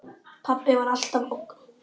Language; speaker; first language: Icelandic; native; Icelandic